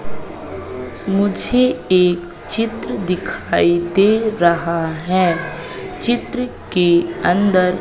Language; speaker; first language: Hindi; native; Hindi